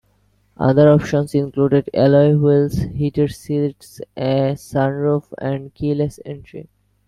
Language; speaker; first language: English; non-native, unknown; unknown